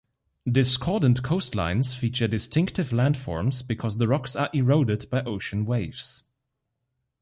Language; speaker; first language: English; non-native, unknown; German